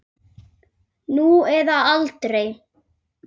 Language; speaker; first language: Icelandic; native; Icelandic